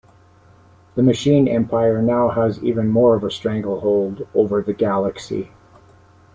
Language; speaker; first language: English; native; English